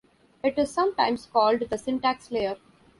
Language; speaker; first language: English; non-native, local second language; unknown